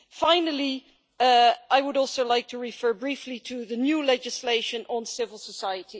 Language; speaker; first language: English; non-native, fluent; Dutch